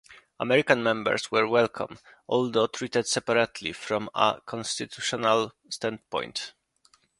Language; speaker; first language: English; non-native, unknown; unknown